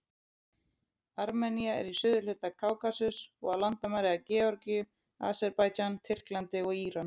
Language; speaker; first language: Icelandic; native; Icelandic